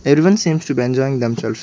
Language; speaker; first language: English; non-native, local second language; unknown